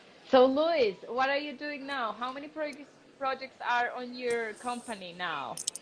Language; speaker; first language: English; non-native, fluent; Spanish